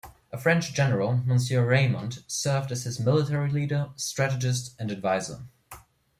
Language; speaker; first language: English; non-native, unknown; German